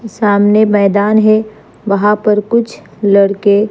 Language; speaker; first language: Hindi; non-native, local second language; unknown